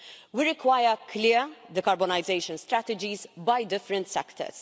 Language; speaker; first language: English; non-native, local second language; Maltese